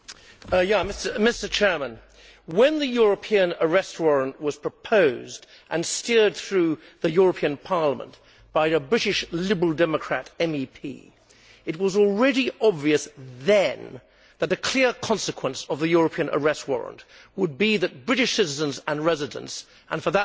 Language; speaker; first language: English; native; English